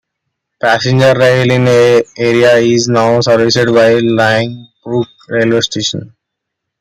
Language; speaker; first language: English; non-native, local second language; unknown